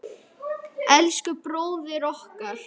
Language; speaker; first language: Icelandic; native; Icelandic